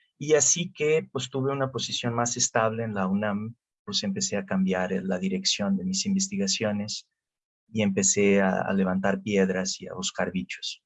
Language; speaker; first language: Spanish; non-native, related language; Portuguese